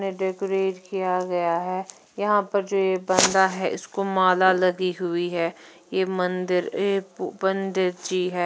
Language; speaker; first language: Hindi; non-native, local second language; Punjabi